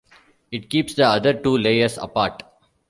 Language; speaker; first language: English; non-native, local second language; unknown